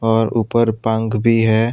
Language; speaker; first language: Hindi; non-native, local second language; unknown